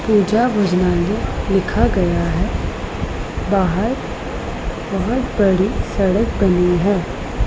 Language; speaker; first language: Hindi; non-native, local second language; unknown